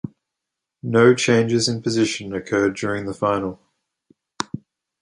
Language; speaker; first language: English; native; English